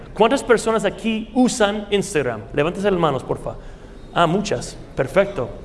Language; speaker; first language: Spanish; non-native, fluent; English